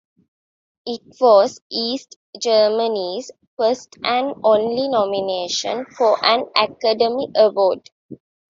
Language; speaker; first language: English; non-native, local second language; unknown